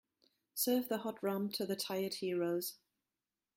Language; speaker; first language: English; non-native, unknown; German